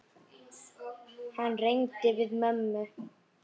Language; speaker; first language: Icelandic; native; Icelandic